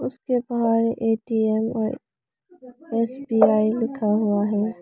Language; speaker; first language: Hindi; non-native, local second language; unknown